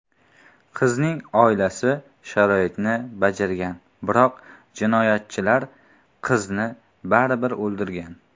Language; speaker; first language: Uzbek; non-native, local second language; Kara-Kalpak